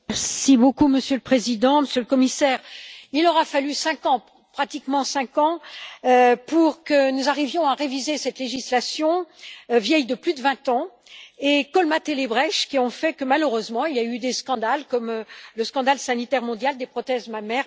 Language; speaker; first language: French; native; French